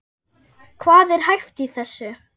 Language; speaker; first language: Icelandic; non-native, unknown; German